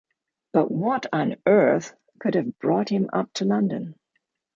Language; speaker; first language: English; native; English